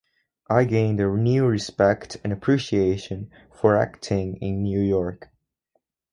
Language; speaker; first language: English; non-native, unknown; Spanish